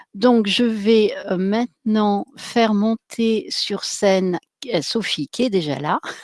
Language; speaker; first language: French; native; French